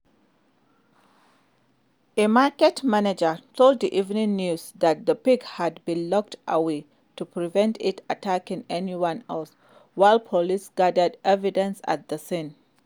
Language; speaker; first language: English; non-native, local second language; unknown